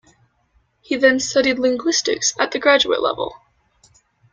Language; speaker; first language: English; native; English